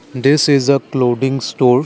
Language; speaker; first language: English; non-native, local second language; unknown